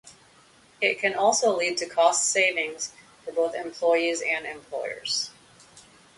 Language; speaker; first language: English; native; English